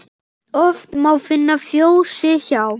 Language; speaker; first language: Icelandic; native; Icelandic